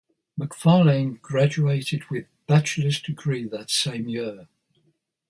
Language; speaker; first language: English; native; English